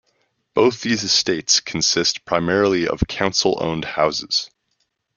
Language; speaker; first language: English; native; English